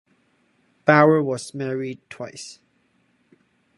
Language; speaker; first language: English; non-native, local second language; Cantonese